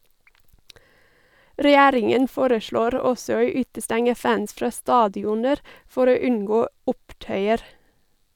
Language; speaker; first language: Norwegian; non-native, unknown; English